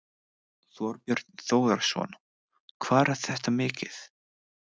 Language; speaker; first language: Icelandic; non-native, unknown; English